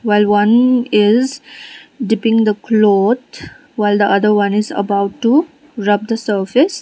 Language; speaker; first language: English; non-native, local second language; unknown